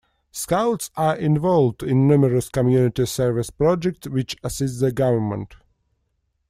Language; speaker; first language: English; non-native, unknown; Russian